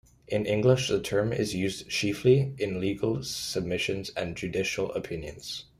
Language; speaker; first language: English; native; English